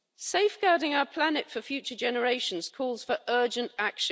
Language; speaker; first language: English; native; English